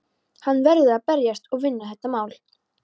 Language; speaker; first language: Icelandic; non-native, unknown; Polish